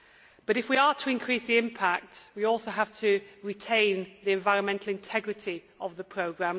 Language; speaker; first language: English; native; English